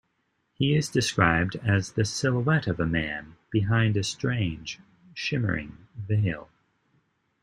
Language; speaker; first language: English; native; English